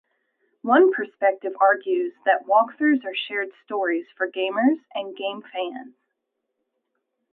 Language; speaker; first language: English; native; English